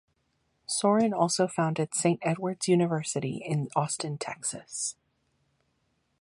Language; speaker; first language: English; native; English